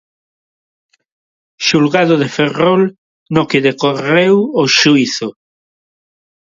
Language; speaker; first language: Galician; non-native, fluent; Spanish